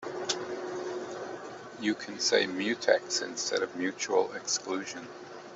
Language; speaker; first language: English; native; English